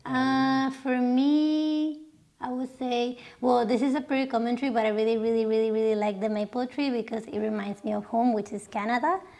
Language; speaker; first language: English; non-native, fluent; Spanish